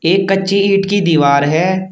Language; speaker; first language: Hindi; native; Hindi